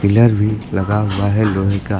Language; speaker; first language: Hindi; native; Hindi